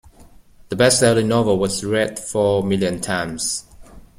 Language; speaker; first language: English; native; English